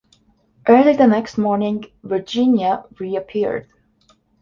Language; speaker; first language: English; non-native, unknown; Estonian